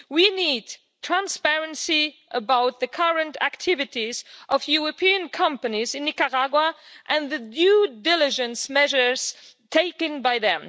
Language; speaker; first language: English; non-native, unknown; Luxembourgish